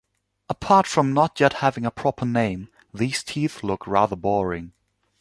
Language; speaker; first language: English; non-native, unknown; German